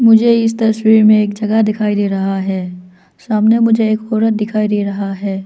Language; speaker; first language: Hindi; non-native, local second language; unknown